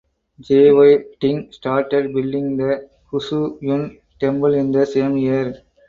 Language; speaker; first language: English; non-native, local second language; Tamil